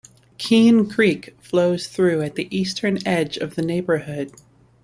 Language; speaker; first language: English; native; English